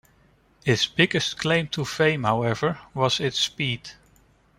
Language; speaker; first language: English; non-native, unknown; Dutch